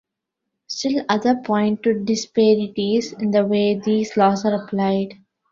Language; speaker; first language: English; non-native, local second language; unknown